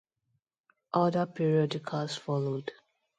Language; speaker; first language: English; non-native, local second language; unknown